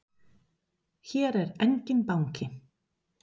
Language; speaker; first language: Icelandic; non-native, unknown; Spanish